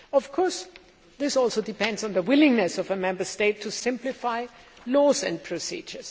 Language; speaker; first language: English; non-native, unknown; German